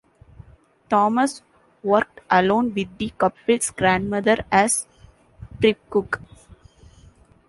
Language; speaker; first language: English; non-native, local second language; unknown